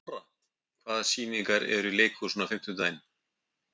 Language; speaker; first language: Icelandic; native; Icelandic